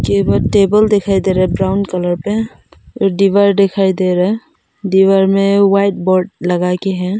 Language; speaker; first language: Hindi; non-native, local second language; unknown